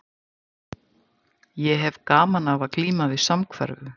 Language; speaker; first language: Icelandic; native; Icelandic